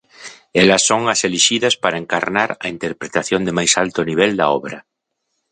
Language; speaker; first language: Galician; native; Galician